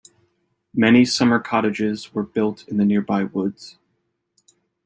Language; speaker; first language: English; native; English